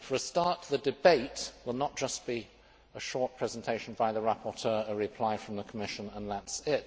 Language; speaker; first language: English; native; English